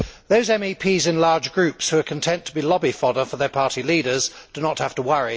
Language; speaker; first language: English; native; English